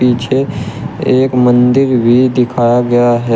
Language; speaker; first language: Hindi; native; Hindi